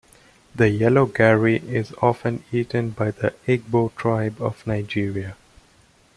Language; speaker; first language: English; native; English